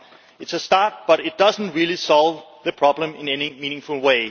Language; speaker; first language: English; non-native, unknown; Danish